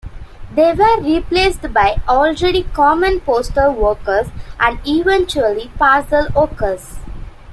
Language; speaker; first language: English; non-native, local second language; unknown